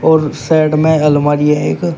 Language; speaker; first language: Hindi; native; Hindi